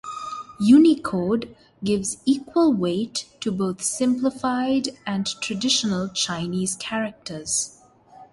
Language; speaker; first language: English; non-native, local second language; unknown